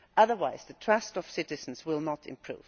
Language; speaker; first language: English; non-native, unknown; German